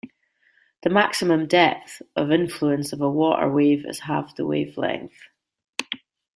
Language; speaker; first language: English; native; English